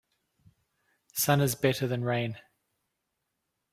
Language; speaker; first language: English; native; English